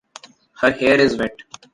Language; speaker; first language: English; non-native, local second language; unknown